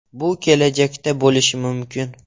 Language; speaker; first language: Uzbek; non-native, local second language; Russian